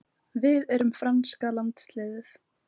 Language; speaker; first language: Icelandic; native; Icelandic